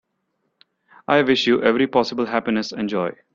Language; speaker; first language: English; non-native, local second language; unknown